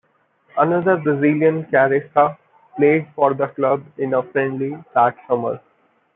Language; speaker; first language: English; non-native, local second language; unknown